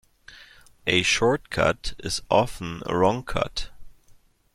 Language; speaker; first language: English; non-native, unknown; German